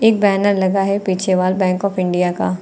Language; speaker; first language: Hindi; native; Hindi